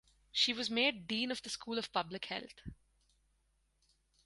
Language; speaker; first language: English; non-native, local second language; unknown